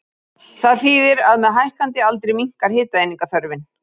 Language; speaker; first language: Icelandic; native; Icelandic